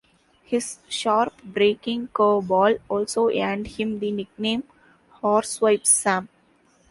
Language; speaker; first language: English; non-native, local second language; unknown